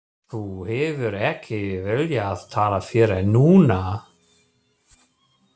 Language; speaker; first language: Icelandic; non-native, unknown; German